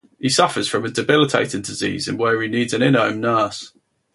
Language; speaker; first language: English; native; English